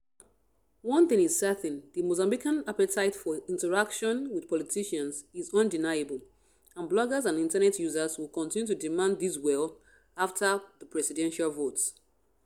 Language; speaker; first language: English; non-native, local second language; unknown